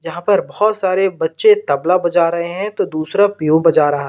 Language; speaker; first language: Hindi; native; Hindi